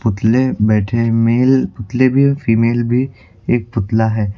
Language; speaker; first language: Hindi; native; Hindi